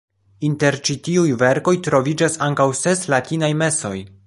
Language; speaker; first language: Esperanto; non-native, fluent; Polish